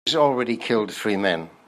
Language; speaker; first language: English; native; English